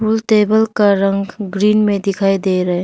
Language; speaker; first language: Hindi; non-native, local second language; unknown